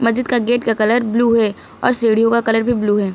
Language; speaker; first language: Hindi; native; Hindi